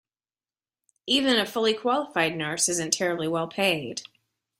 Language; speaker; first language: English; native; English